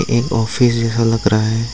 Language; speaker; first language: Hindi; non-native, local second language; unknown